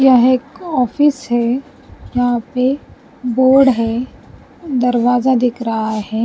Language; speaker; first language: Hindi; non-native, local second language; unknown